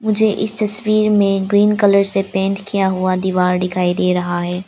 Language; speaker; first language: Hindi; early bilingual, other home language; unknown